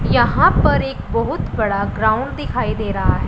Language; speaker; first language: Hindi; non-native, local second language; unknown